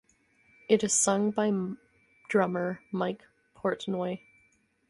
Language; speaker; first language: English; native; English